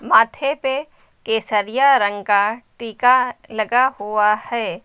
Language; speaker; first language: Hindi; native; Hindi